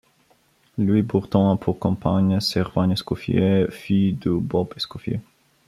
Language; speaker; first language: French; non-native, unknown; Bulgarian